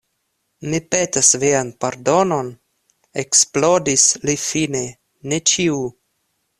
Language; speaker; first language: Esperanto; non-native, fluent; Russian